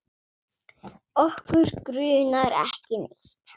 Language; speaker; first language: Icelandic; non-native, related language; Swedish